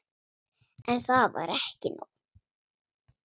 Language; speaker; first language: Icelandic; non-native, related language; Swedish